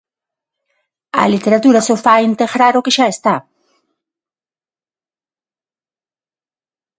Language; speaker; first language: Galician; non-native, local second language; Spanish